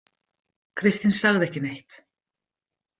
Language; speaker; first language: Icelandic; native; Icelandic